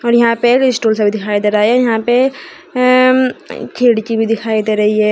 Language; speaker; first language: Hindi; native; Hindi